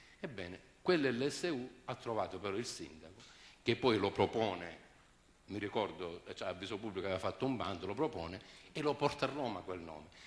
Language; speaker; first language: Italian; native; Italian